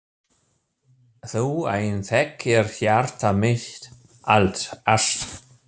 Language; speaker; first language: Icelandic; non-native, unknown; German